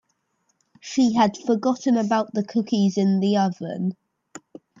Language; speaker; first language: English; native; English